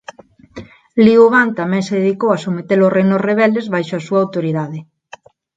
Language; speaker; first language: Galician; non-native, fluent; Spanish